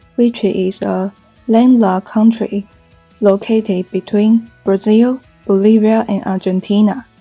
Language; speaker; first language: English; non-native, fluent; Chinese